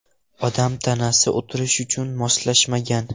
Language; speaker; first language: Uzbek; non-native, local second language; Russian